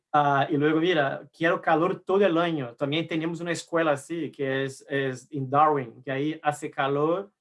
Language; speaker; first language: Spanish; non-native, fluent; Portuguese